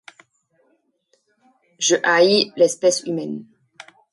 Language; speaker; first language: French; non-native, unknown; German